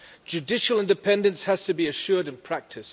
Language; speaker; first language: English; non-native, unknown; German